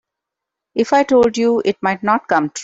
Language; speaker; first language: English; non-native, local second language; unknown